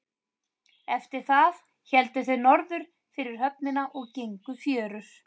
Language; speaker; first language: Icelandic; native; Icelandic